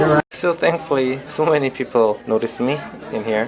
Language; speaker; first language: English; non-native, learner; Korean